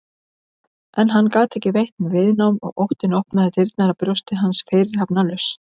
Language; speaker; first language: Icelandic; native; Icelandic